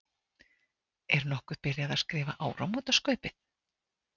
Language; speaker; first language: Icelandic; native; Icelandic